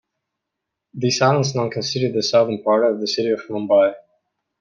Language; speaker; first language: English; non-native, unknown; Russian